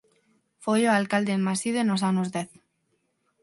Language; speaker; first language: Galician; non-native, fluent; Spanish